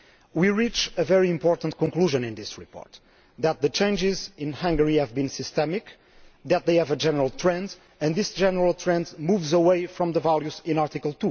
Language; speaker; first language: English; non-native, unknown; Portuguese